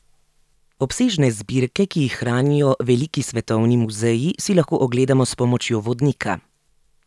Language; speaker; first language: Slovenian; native; Slovenian